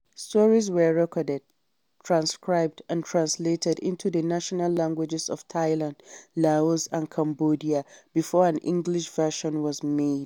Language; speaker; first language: English; non-native, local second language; Hausa